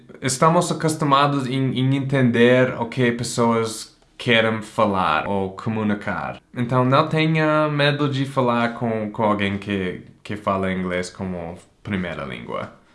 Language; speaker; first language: Portuguese; non-native, fluent; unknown